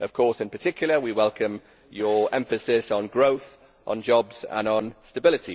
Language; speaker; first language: English; native; English